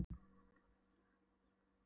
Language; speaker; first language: Icelandic; non-native, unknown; Polish